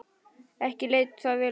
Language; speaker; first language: Icelandic; native; Icelandic